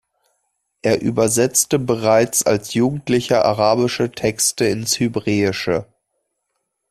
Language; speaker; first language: German; native; German